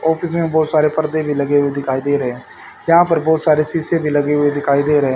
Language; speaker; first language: Hindi; native; Hindi